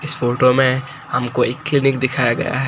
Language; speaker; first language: Hindi; non-native, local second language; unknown